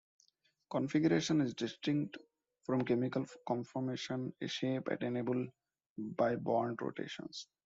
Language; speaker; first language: English; non-native, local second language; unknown